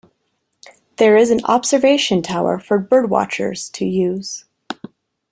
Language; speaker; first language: English; native; English